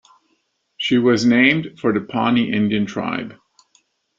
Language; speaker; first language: English; native; English